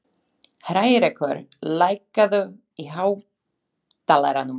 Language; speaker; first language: Icelandic; non-native, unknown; Slovak